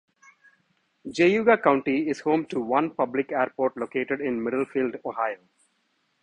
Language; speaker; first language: English; non-native, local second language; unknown